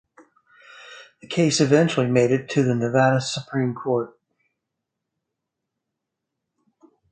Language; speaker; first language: English; native; English